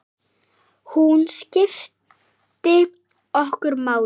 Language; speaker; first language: Icelandic; native; Icelandic